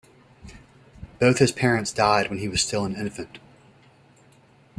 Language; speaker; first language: English; native; English